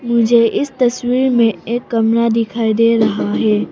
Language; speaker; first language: Hindi; non-native, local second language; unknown